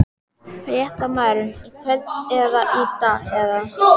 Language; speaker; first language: Icelandic; native; Icelandic